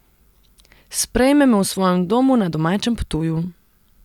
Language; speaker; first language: Slovenian; non-native, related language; Serbian